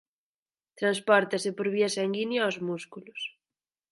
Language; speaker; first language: Galician; native; Galician